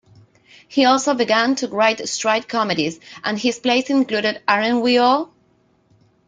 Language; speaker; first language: English; non-native, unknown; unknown